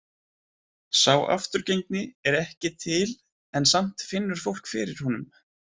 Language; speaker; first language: Icelandic; native; Icelandic